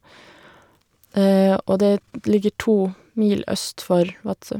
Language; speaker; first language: Norwegian; native; Norwegian